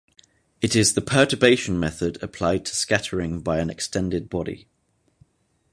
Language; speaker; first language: English; native; English